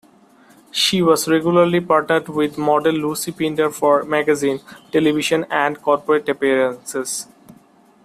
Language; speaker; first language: English; non-native, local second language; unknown